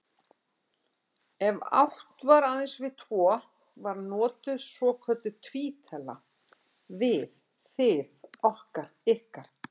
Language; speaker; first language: Icelandic; native; Icelandic